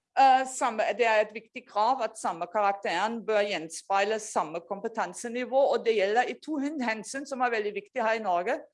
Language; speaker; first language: Norwegian; non-native, fluent; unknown